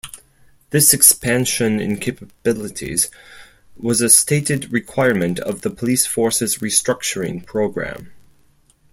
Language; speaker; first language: English; non-native, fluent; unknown